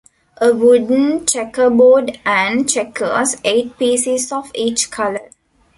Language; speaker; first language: English; non-native, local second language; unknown